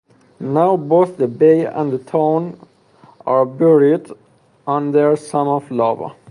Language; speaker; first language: English; non-native, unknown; Persian